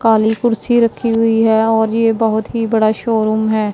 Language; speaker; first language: Hindi; non-native, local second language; Punjabi